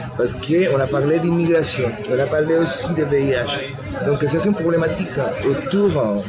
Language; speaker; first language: French; non-native, learner; Spanish